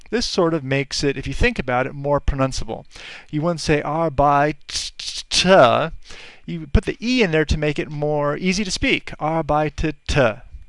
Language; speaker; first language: English; native; English